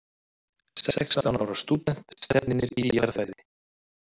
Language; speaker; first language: Icelandic; native; Icelandic